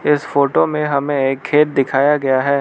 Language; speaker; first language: Hindi; non-native, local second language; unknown